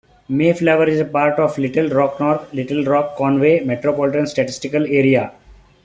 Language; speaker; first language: English; non-native, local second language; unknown